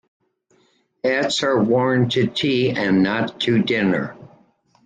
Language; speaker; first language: English; native; English